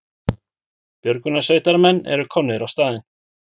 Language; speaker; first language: Icelandic; native; Icelandic